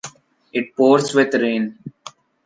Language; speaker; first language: English; non-native, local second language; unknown